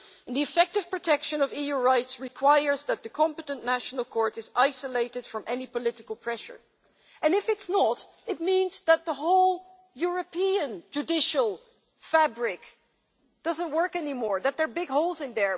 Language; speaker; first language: English; non-native, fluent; Dutch